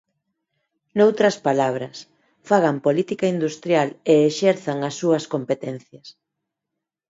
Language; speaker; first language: Galician; non-native, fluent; Spanish